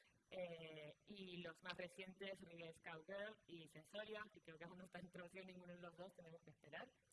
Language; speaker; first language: Spanish; native; Spanish